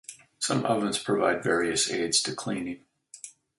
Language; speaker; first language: English; native; English